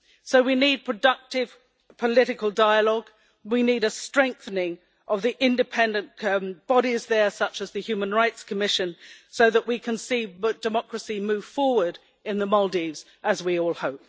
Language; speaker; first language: English; native; English